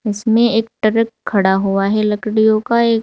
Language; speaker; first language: Hindi; native; Hindi